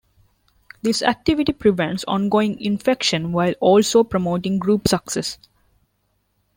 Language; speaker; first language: English; non-native, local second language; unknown